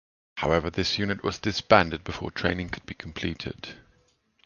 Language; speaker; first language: English; native; English